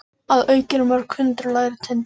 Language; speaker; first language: Icelandic; native; Icelandic